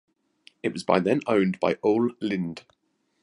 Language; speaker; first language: English; native; English